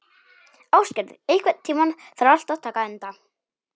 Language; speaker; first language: Icelandic; non-native, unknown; Polish